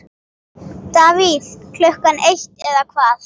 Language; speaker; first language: Icelandic; native; Icelandic